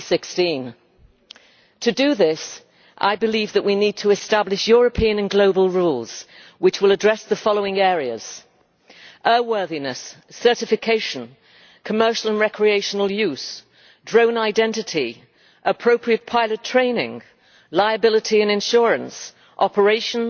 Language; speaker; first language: English; native; English